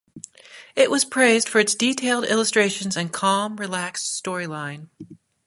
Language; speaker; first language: English; native; English